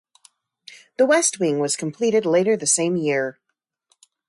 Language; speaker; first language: English; native; English